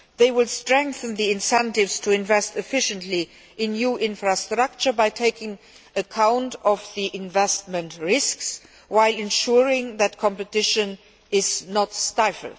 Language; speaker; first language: English; non-native, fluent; Luxembourgish